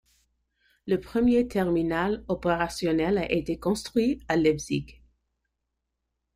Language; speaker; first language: French; non-native, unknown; English